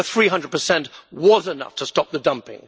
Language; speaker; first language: English; native; English